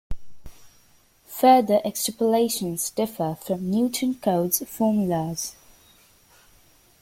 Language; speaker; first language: English; native; English